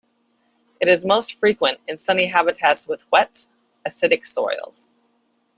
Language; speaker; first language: English; native; English